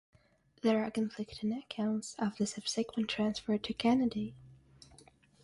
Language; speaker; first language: English; non-native, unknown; Russian